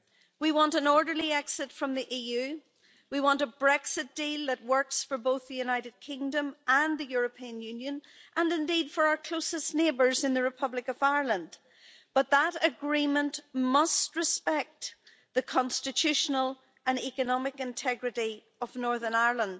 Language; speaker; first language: English; native; English